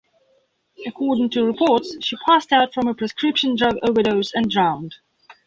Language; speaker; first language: English; non-native, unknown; Belarusian